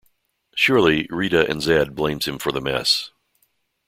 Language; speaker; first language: English; native; English